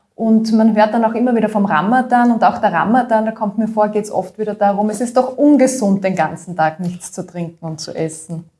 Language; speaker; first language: German; native; German